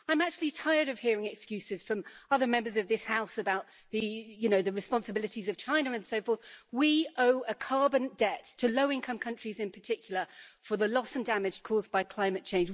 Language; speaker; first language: English; native; English